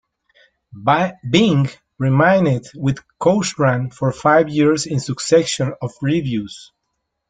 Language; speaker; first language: English; non-native, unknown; Spanish